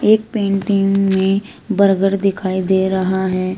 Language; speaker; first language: Hindi; native; Hindi